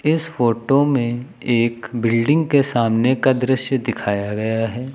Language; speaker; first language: Hindi; native; Hindi